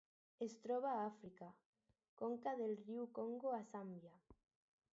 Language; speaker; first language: Catalan; non-native, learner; Spanish